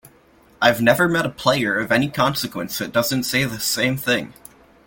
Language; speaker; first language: English; native; English